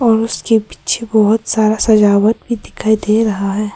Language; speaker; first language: Hindi; early bilingual, other home language; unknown